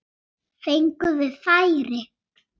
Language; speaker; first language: Icelandic; native; Icelandic